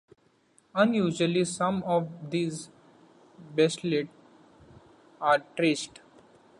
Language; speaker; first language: English; non-native, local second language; Marathi